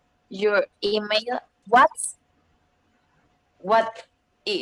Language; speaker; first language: English; non-native, learner; Spanish